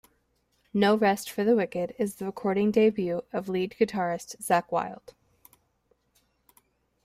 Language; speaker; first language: English; native; English